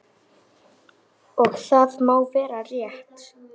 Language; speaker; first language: Icelandic; native; Icelandic